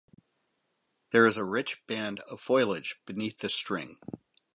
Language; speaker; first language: English; native; English